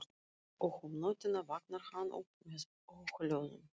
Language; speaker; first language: Icelandic; non-native, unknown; Russian